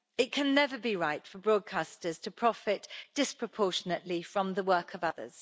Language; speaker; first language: English; native; English